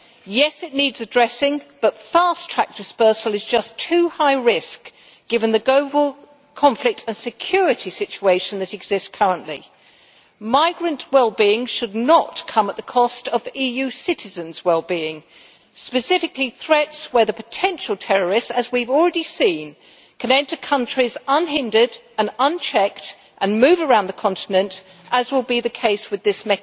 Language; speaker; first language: English; native; English